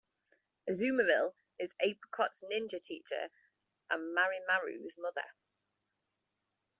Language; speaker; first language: English; native; English